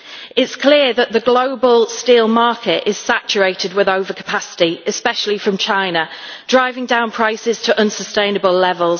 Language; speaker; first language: English; native; English